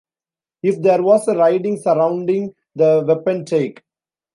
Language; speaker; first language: English; non-native, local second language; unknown